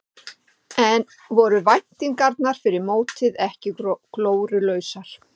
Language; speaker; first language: Icelandic; native; Icelandic